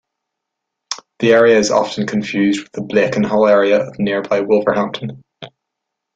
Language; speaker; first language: English; native; English